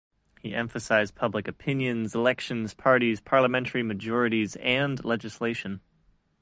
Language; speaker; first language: English; native; English